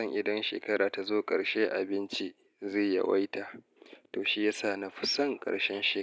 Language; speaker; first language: Hausa; native; Hausa